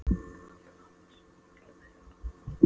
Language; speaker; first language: Icelandic; non-native, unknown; Polish